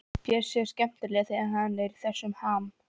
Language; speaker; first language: Icelandic; non-native, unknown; Polish